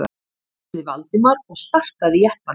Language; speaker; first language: Icelandic; native; Icelandic